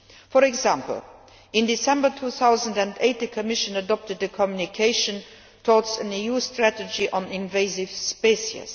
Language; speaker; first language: English; non-native, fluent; Luxembourgish